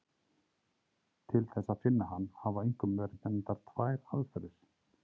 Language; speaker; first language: Icelandic; native; Icelandic